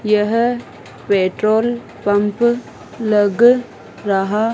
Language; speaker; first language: Hindi; native; Hindi